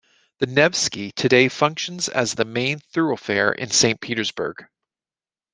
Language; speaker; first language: English; native; English